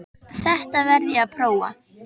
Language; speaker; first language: Icelandic; native; Icelandic